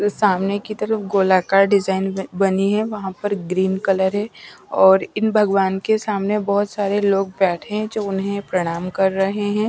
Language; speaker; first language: Hindi; non-native, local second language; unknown